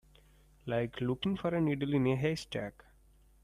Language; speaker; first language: English; non-native, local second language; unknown